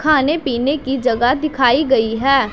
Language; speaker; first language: Hindi; non-native, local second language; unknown